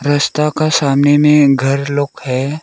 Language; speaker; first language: Hindi; non-native, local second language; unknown